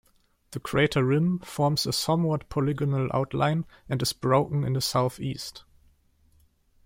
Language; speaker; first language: English; non-native, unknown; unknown